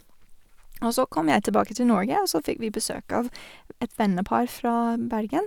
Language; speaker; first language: Norwegian; non-native, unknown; English